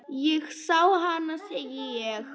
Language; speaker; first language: Icelandic; non-native, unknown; Polish